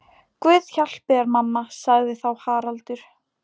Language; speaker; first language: Icelandic; non-native, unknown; Polish